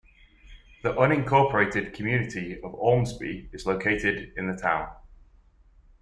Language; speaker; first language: English; native; English